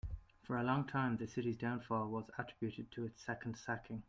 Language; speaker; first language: English; native; English